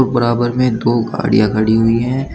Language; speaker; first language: Hindi; native; Hindi